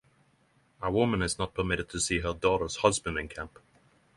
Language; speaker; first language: English; non-native, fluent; Norwegian